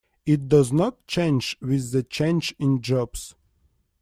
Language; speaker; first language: English; non-native, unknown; Russian